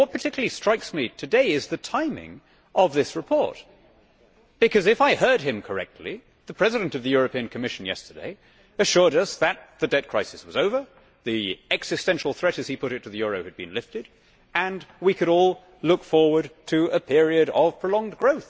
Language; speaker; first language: English; native; English